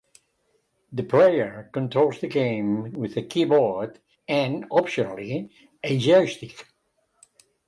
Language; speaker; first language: English; non-native, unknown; Catalan